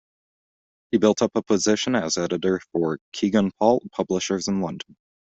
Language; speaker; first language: English; native; English